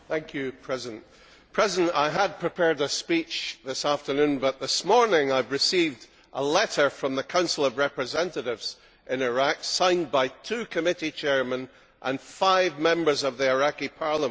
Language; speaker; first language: English; native; English